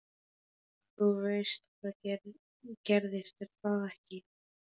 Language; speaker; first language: Icelandic; non-native, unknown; Polish